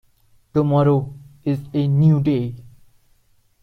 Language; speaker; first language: English; non-native, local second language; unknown